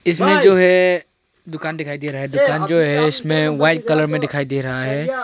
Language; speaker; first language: Hindi; non-native, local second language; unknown